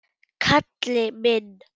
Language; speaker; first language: Icelandic; non-native, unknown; German